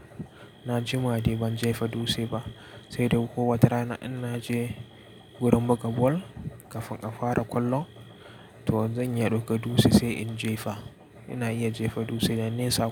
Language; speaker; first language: Hausa; native; Hausa